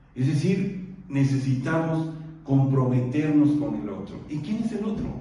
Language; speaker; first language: Spanish; non-native, local second language; Purepecha